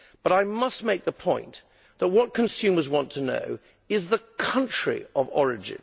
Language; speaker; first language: English; native; English